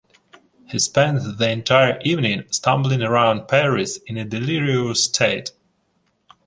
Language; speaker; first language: English; non-native, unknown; Ukrainian